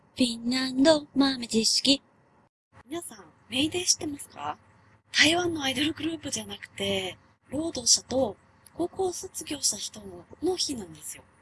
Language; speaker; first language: Japanese; non-native, fluent; Finnish